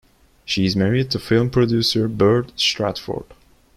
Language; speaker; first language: English; non-native, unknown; Turkish